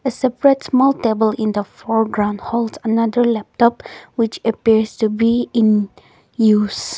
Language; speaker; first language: English; non-native, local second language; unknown